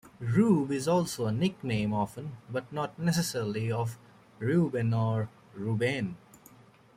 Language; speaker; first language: English; native; English